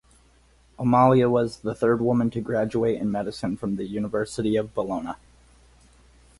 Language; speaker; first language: English; native; English